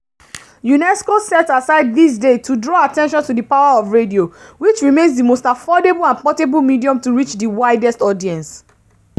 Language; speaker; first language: English; non-native, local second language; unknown